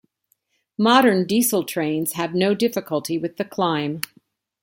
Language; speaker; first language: English; native; English